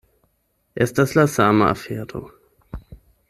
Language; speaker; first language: Esperanto; non-native, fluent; German